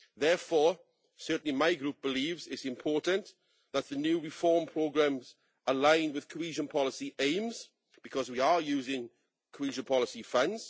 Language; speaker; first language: English; native; English